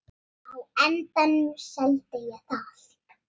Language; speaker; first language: Icelandic; native; Icelandic